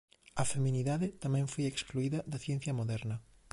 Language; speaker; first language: Galician; native; Galician